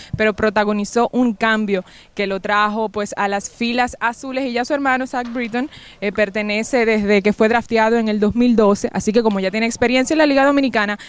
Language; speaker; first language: Spanish; native; Spanish